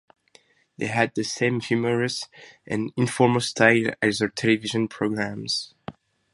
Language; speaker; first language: English; non-native, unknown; French